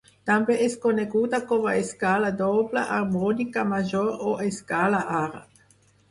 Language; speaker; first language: Catalan; non-native, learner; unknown